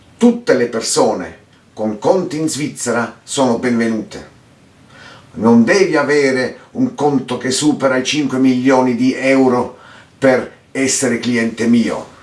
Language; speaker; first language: Italian; early bilingual, heritage; Italian